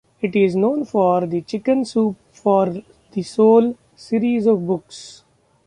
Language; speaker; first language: English; non-native, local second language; Marathi